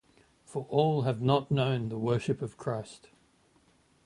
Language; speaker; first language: English; native; English